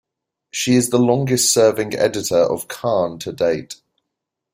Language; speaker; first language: English; native; English